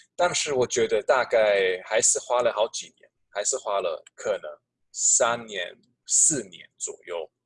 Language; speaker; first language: Chinese; non-native, fluent; German